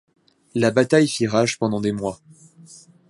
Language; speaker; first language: French; native; French